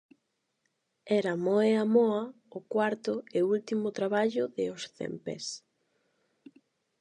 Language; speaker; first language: Galician; non-native, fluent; Spanish